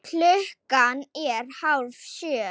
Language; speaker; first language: Icelandic; non-native, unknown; Slovak